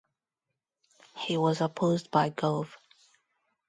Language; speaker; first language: English; non-native, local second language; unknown